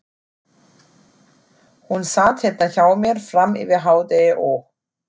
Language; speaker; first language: Icelandic; non-native, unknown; German